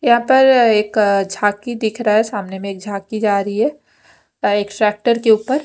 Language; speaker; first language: Hindi; non-native, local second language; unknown